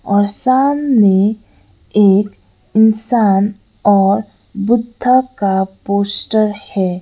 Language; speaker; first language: Hindi; non-native, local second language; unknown